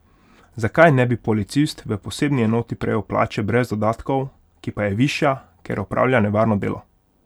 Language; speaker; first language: Slovenian; non-native, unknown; Hungarian